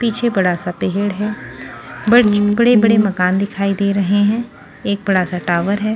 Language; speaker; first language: Hindi; non-native, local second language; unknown